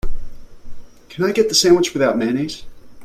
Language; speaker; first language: English; native; English